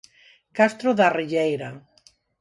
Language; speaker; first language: Galician; non-native, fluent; Spanish